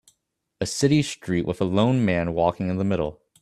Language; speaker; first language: English; native; English